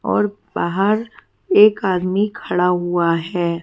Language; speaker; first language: Hindi; native; Hindi